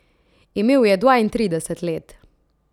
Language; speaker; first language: Slovenian; native; Slovenian